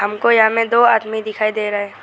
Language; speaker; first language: Hindi; non-native, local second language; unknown